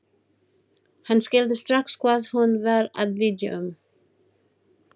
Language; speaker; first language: Icelandic; non-native, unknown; Filipino